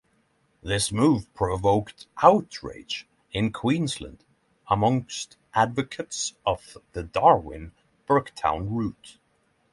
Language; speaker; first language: English; non-native, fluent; Norwegian